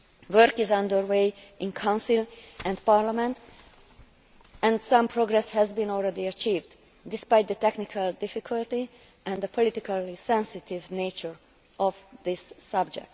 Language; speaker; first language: English; non-native, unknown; Hungarian